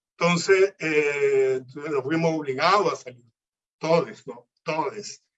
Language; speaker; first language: Spanish; native; Spanish